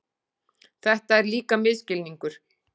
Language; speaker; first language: Icelandic; native; Icelandic